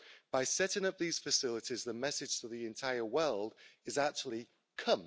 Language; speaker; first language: English; native; English